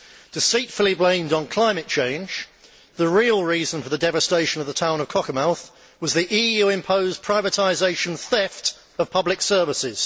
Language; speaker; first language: English; native; English